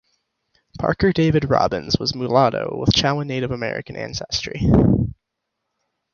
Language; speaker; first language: English; native; English